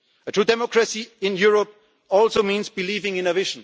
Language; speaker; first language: English; non-native, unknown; German